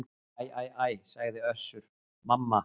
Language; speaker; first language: Icelandic; native; Icelandic